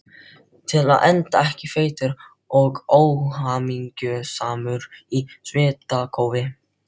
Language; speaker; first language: Icelandic; non-native, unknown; Filipino